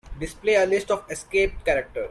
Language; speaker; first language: English; non-native, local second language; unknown